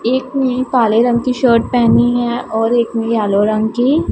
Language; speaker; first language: Hindi; non-native, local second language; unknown